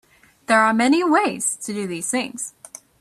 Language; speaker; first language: English; native; English